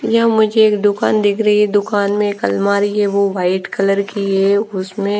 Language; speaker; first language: Hindi; non-native, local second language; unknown